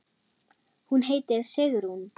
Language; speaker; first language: Icelandic; non-native, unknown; German